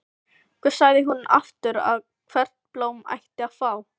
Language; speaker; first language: Icelandic; non-native, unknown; Filipino